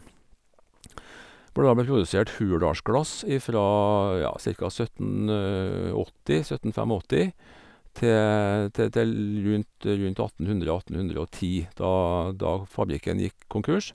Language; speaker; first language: Norwegian; native; Norwegian